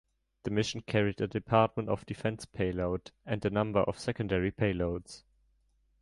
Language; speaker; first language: English; non-native, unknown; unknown